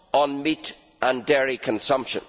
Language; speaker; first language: English; native; English